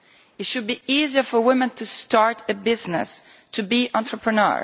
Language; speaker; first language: English; non-native, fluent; Italian